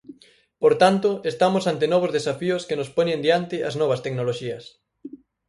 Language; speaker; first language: Galician; native; Galician